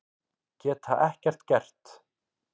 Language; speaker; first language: Icelandic; native; Icelandic